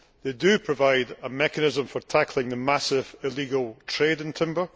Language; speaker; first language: English; native; English